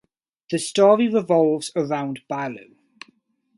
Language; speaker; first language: English; native; English